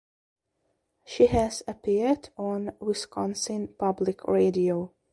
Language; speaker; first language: English; non-native, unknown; Belarusian